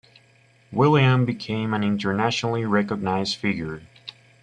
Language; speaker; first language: English; native; English